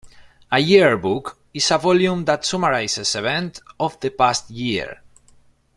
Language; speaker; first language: English; non-native, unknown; Spanish